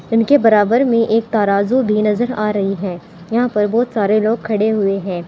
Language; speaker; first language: Hindi; native; Hindi